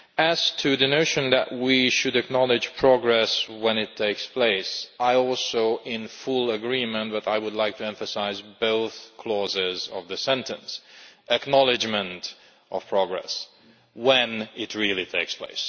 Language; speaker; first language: English; non-native, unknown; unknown